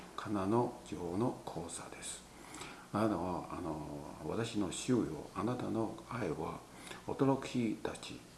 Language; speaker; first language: Japanese; non-native, fluent; Chinese